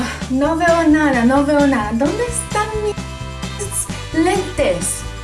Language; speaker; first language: Spanish; native; Spanish